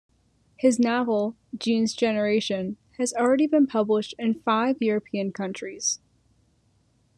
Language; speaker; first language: English; native; English